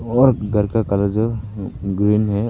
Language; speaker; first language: Hindi; early bilingual, other home language; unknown